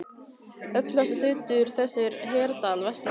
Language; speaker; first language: Icelandic; native; Icelandic